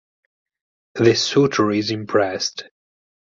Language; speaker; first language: English; non-native, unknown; Italian